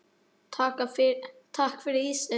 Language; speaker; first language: Icelandic; native; Icelandic